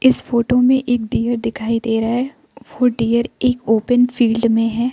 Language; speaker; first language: Hindi; non-native, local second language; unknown